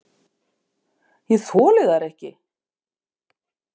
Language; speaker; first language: Icelandic; native; Icelandic